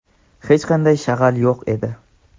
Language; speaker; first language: Uzbek; non-native, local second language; Tajik